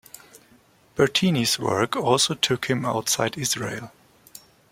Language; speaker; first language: English; non-native, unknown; German